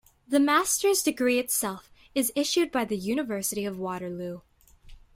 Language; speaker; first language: English; native; English